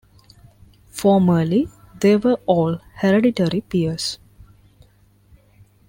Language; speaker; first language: English; non-native, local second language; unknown